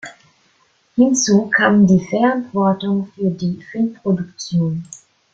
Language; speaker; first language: German; non-native, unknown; Italian